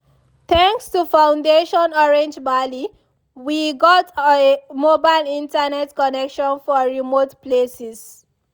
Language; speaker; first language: English; non-native, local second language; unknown